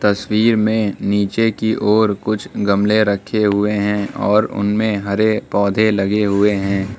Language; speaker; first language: Hindi; native; Hindi